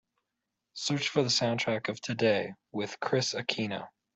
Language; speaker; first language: English; native; English